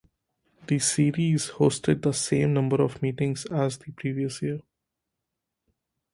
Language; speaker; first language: English; non-native, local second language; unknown